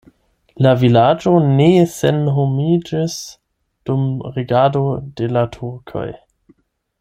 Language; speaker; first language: Esperanto; non-native, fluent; German